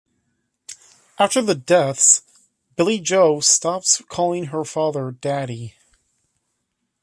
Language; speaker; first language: English; native; English